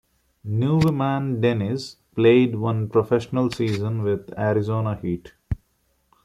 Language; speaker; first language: English; non-native, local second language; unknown